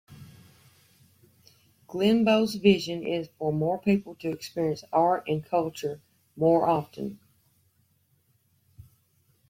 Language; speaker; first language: English; native; English